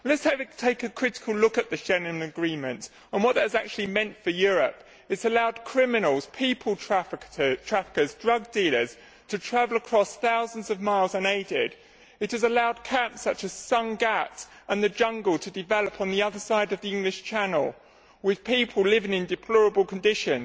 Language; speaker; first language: English; native; English